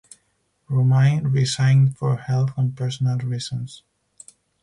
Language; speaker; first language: English; non-native, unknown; Spanish